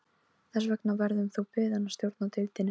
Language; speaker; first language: Icelandic; non-native, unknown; Polish